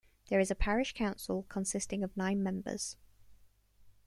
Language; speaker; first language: English; native; English